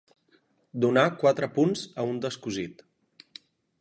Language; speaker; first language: Catalan; native; Catalan